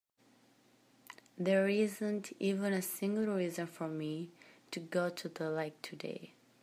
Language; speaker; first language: English; native; English